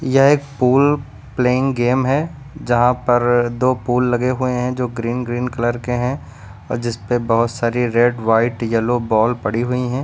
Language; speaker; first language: Hindi; native; Hindi